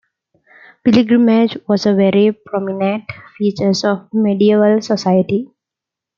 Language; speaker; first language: English; non-native, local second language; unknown